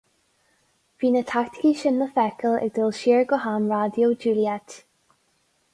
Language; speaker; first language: Irish; non-native, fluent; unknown